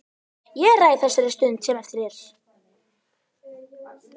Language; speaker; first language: Icelandic; native; Icelandic